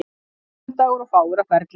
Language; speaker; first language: Icelandic; native; Icelandic